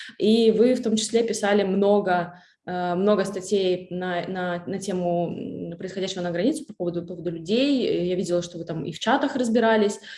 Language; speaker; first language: Russian; native; Russian